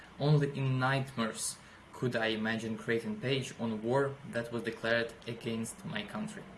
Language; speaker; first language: English; non-native, fluent; Ukrainian